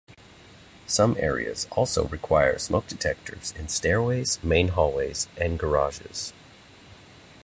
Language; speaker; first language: English; native; English